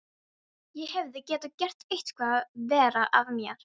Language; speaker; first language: Icelandic; non-native, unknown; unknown